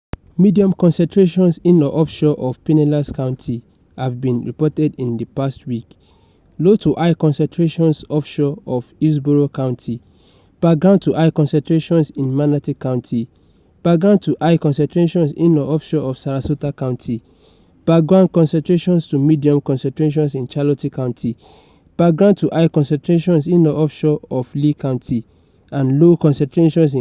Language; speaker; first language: English; non-native, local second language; Yoruba